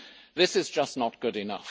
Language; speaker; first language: English; native; English